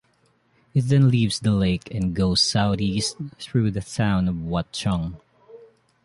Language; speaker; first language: English; non-native, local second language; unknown